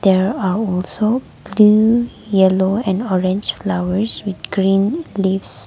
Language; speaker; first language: English; non-native, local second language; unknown